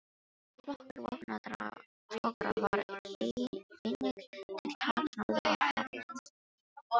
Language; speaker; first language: Icelandic; non-native, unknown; Filipino